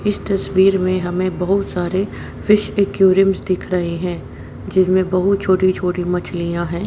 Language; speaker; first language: Hindi; native; Hindi